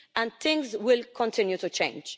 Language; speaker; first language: English; non-native, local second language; Maltese